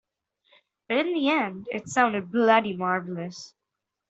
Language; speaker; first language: English; non-native, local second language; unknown